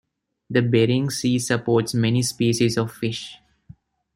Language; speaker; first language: English; non-native, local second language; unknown